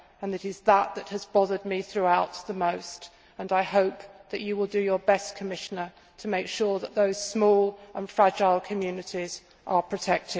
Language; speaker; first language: English; native; English